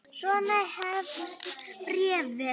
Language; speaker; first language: Icelandic; native; Icelandic